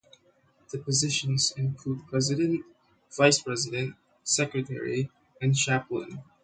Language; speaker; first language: English; non-native, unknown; Indonesian